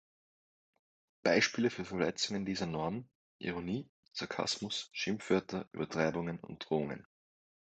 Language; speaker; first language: German; native; German